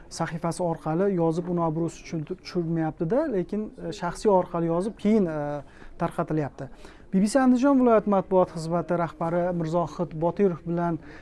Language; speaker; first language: Uzbek; native; Uzbek